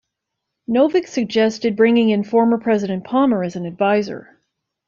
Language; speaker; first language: English; native; English